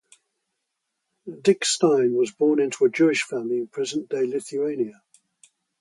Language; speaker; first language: English; native; English